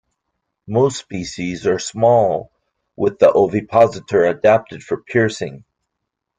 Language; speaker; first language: English; native; English